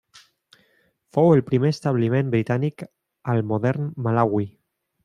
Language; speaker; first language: Catalan; non-native, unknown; Spanish